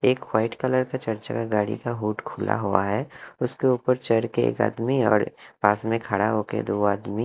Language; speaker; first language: Hindi; non-native, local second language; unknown